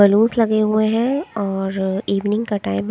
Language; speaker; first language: Hindi; native; Hindi